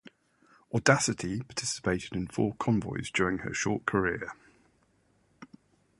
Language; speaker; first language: English; native; English